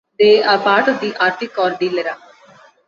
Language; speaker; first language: English; non-native, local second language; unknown